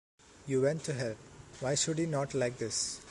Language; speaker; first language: English; non-native, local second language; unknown